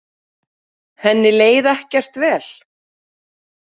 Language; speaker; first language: Icelandic; native; Icelandic